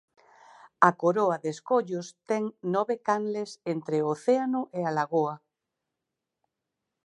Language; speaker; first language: Galician; native; Galician